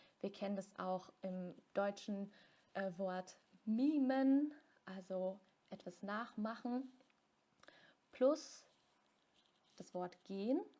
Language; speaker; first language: German; native; German